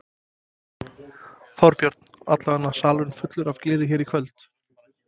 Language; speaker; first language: Icelandic; non-native, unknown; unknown